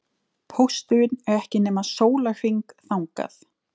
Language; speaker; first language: Icelandic; non-native, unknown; Slovenian